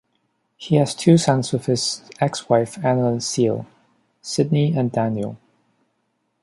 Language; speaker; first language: English; non-native, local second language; Cantonese